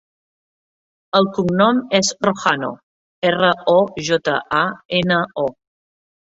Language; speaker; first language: Catalan; native; Catalan